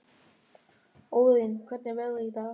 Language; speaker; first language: Icelandic; non-native, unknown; German